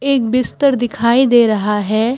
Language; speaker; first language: Hindi; non-native, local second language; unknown